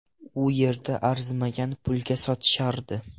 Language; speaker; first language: Uzbek; non-native, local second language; Russian